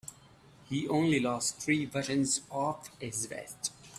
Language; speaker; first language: English; non-native, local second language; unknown